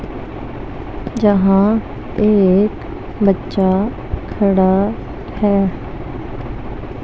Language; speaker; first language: Hindi; non-native, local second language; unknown